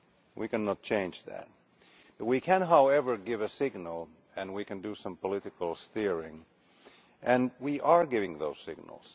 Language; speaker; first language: English; non-native, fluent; Finnish